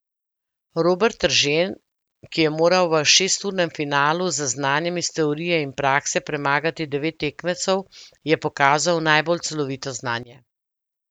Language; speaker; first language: Slovenian; native; Slovenian